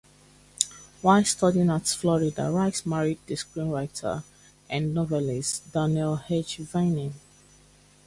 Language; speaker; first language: English; native; English